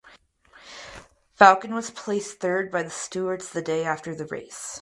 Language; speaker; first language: English; native; English